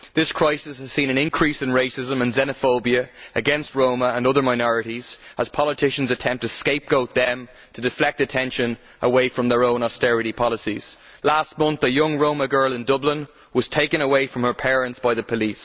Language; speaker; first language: English; native; English